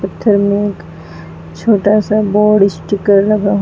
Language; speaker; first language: Hindi; native; Hindi